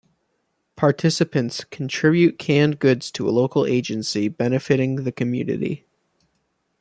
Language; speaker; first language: English; native; English